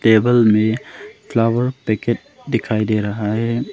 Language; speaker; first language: Hindi; non-native, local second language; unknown